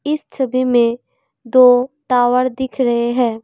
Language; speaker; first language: Hindi; non-native, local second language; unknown